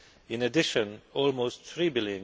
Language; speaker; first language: English; non-native, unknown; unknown